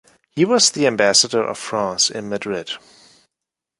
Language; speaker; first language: English; non-native, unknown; German